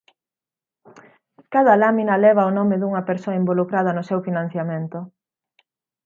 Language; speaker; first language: Galician; native; Galician